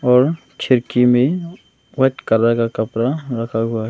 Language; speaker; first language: Hindi; non-native, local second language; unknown